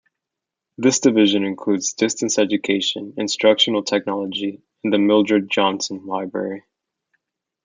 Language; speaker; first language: English; native; English